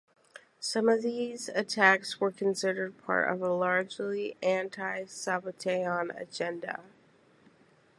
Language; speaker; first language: English; native; English